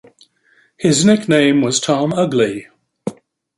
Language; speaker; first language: English; native; English